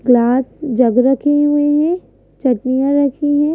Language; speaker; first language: Hindi; native; Hindi